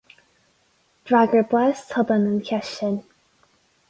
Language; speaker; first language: Irish; non-native, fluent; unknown